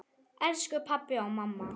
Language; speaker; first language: Icelandic; non-native, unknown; German